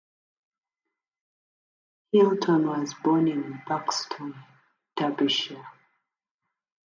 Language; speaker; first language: English; native; English